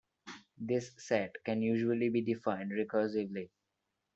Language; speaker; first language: English; non-native, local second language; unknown